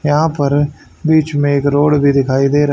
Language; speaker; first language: Hindi; native; Hindi